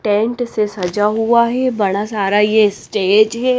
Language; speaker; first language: Hindi; native; Hindi